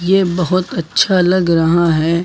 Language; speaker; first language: Hindi; native; Hindi